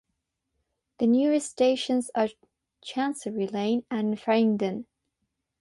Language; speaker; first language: English; non-native, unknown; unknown